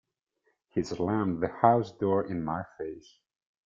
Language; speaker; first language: English; non-native, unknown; Italian